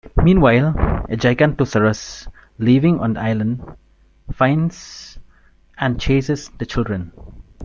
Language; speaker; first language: English; non-native, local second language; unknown